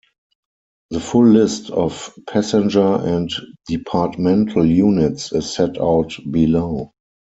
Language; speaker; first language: English; non-native, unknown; German